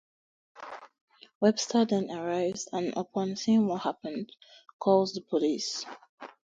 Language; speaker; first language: English; non-native, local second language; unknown